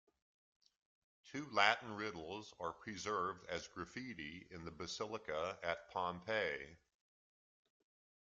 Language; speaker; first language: English; native; English